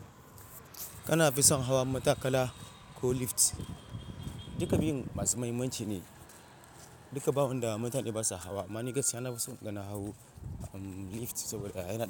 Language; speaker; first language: Hausa; non-native, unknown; Yoruba